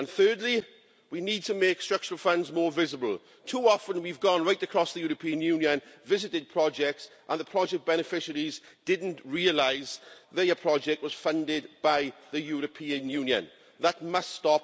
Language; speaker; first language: English; native; English